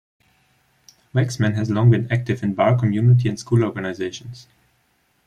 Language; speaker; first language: English; non-native, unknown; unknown